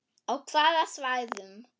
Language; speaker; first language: Icelandic; non-native, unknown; German